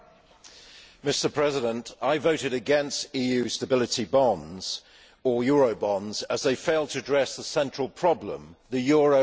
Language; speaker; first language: English; native; English